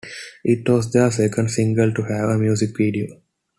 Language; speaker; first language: English; non-native, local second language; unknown